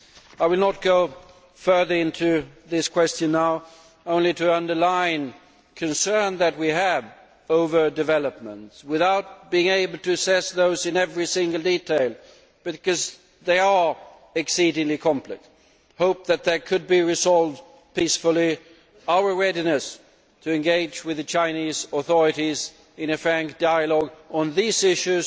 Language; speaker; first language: English; non-native, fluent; Swedish